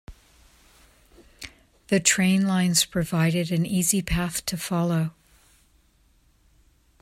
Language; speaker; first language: English; native; English